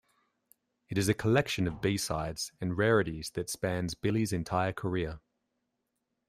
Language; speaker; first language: English; native; English